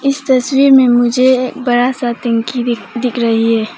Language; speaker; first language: Hindi; non-native, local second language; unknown